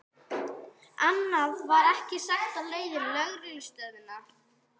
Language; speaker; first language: Icelandic; non-native, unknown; English